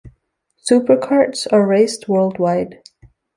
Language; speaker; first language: English; native; English